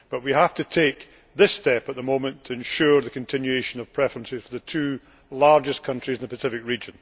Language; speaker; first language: English; native; English